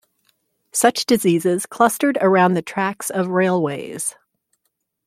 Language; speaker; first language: English; native; English